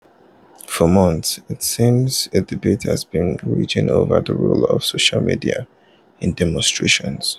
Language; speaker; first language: English; non-native, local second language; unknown